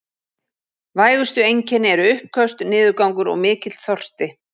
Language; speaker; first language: Icelandic; native; Icelandic